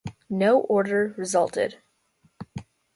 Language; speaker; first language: English; native; English